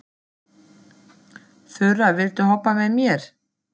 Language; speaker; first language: Icelandic; non-native, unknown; German